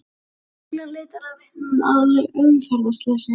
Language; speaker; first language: Icelandic; native; Icelandic